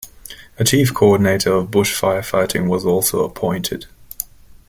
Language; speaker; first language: English; non-native, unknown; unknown